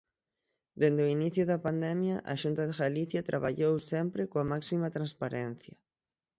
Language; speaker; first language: Galician; native; Galician